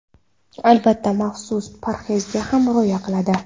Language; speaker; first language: Uzbek; non-native, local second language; Kara-Kalpak